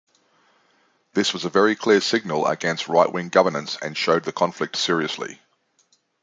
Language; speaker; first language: English; native; English